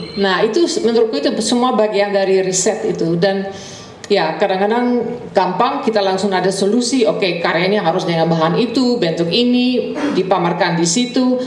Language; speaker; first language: Indonesian; non-native, fluent; Dutch